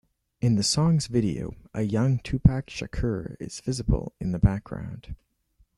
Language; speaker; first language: English; native; English